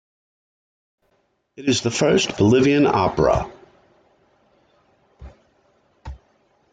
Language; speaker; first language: English; native; English